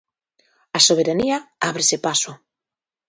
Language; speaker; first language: Galician; native; Galician